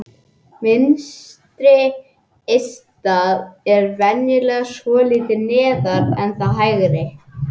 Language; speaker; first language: Icelandic; non-native, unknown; English